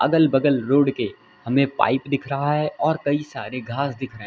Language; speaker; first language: Hindi; native; Hindi